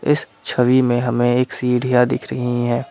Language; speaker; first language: Hindi; non-native, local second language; Assamese